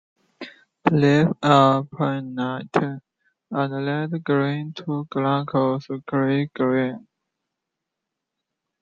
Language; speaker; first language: English; non-native, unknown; Chinese